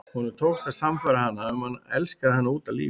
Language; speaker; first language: Icelandic; native; Icelandic